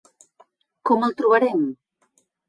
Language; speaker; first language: Catalan; native; Catalan